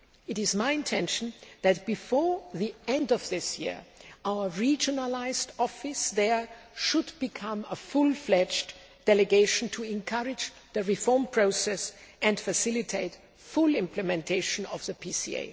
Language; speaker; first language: English; non-native, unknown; German